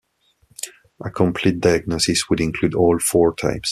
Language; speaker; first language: English; non-native, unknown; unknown